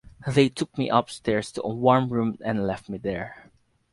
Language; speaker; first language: English; non-native, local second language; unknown